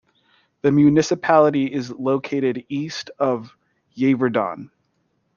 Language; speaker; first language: English; native; English